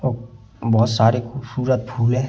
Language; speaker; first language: Hindi; native; Hindi